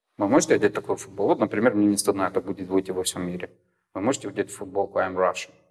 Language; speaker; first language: Russian; native; Russian